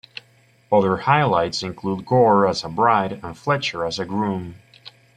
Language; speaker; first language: English; native; English